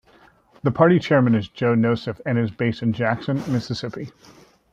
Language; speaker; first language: English; native; English